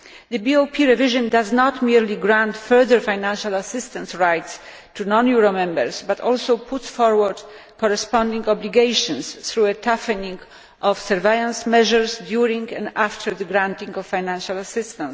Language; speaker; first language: English; non-native, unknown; Polish